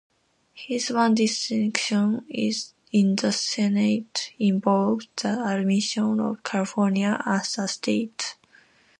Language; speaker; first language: English; non-native, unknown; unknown